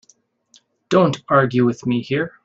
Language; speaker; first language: English; native; English